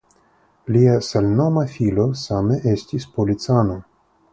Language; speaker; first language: Esperanto; non-native, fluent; Russian